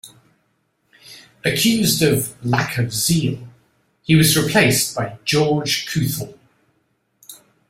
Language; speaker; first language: English; native; English